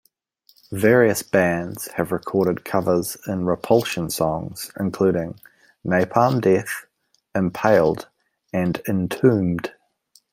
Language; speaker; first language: English; native; English